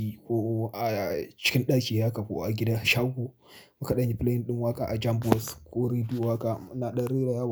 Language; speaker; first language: Hausa; native; Hausa